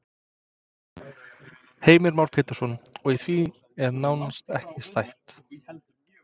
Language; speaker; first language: Icelandic; non-native, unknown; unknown